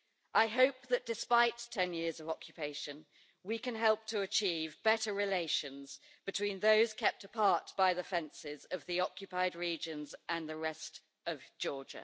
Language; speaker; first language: English; native; English